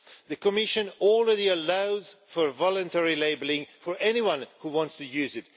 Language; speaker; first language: English; non-native, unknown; Swedish